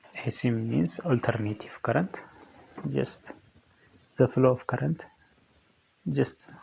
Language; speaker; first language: English; non-native, local second language; Amharic